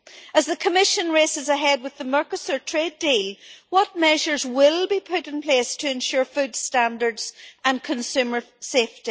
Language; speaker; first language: English; native; English